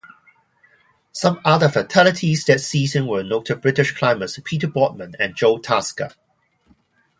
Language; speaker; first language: English; non-native, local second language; Cantonese